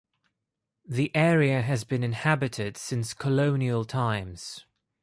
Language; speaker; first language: English; non-native, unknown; Greek